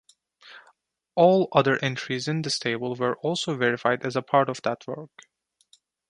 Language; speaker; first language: English; non-native, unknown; Turkish